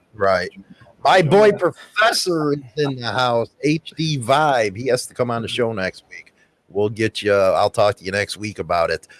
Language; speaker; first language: English; native; English